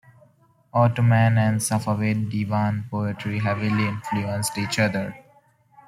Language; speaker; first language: English; non-native, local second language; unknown